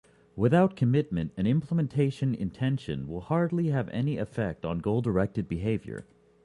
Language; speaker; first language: English; native; English